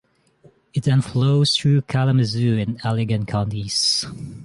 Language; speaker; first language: English; non-native, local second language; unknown